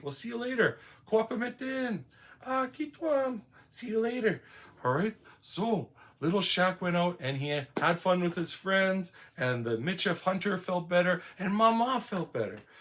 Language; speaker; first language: English; native; English